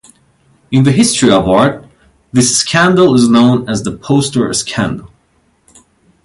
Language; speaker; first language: English; non-native, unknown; Persian